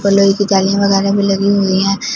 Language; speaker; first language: Hindi; non-native, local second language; Punjabi